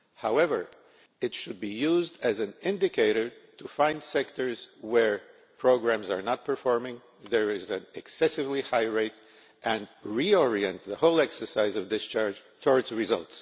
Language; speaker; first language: English; non-native, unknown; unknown